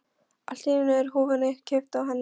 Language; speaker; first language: Icelandic; non-native, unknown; Polish